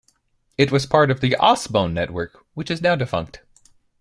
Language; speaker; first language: English; native; English